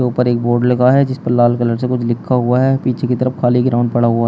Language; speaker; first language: Hindi; native; Hindi